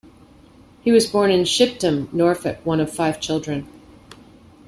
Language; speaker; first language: English; native; English